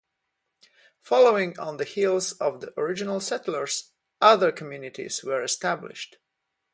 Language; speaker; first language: English; non-native, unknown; Polish